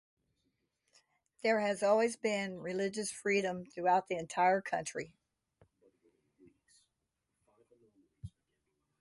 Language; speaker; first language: English; native; English